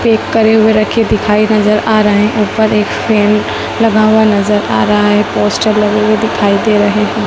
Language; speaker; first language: Hindi; native; Hindi